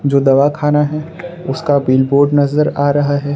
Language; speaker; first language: Hindi; non-native, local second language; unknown